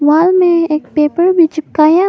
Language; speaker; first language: Hindi; non-native, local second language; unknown